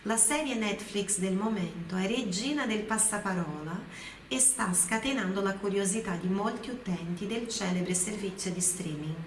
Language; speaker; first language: Italian; non-native, fluent; Portuguese